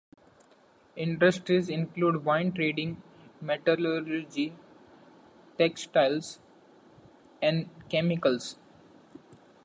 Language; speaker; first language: English; non-native, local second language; Marathi